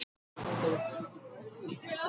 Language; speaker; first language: Icelandic; non-native, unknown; Russian